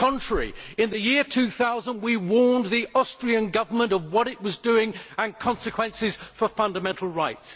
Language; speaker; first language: English; native; English